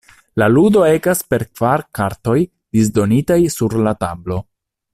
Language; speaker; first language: Esperanto; non-native, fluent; Italian